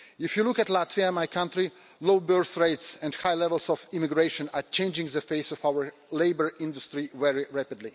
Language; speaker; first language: English; non-native, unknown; Russian